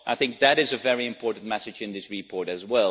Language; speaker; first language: English; non-native, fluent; Dutch